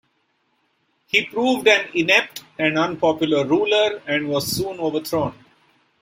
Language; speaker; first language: English; non-native, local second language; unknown